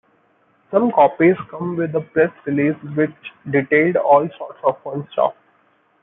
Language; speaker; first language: English; non-native, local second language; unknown